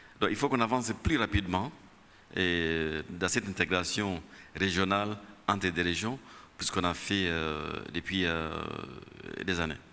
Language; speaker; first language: French; non-native, local second language; Kinyarwanda